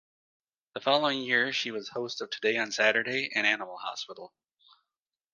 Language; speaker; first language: English; native; English